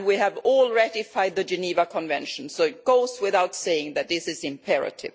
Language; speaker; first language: English; non-native, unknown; Swedish